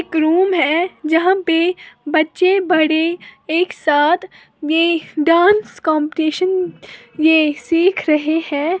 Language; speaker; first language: Hindi; native; Hindi